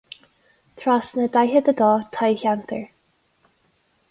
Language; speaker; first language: Irish; non-native, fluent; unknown